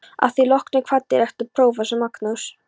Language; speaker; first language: Icelandic; non-native, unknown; Polish